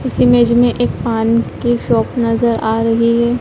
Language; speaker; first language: Hindi; native; Hindi